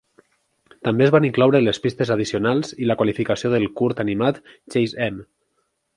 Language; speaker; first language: Catalan; native; Catalan